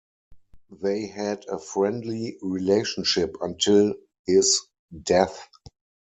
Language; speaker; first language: English; non-native, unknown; German